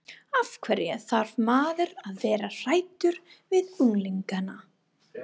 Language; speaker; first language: Icelandic; non-native, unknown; English